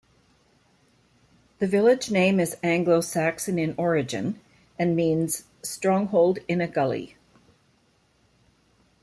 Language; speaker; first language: English; native; English